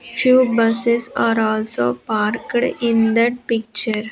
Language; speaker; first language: English; non-native, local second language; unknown